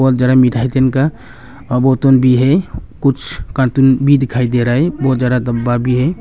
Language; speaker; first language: Hindi; early bilingual, other home language; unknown